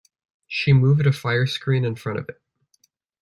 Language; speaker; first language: English; native; English